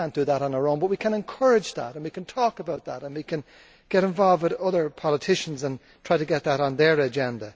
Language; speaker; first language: English; native; English